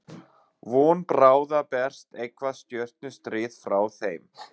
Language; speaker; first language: Icelandic; non-native, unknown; German